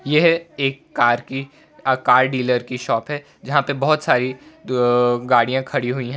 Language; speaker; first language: Hindi; non-native, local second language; Gujarati